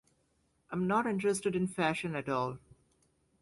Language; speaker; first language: English; native; English